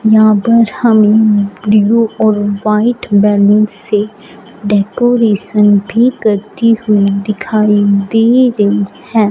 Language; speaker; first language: Hindi; non-native, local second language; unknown